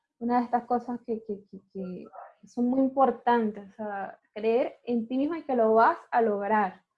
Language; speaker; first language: Spanish; native; Spanish